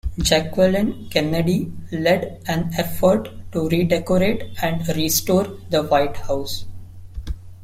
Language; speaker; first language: English; non-native, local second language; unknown